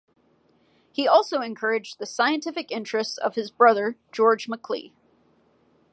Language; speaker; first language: English; native; English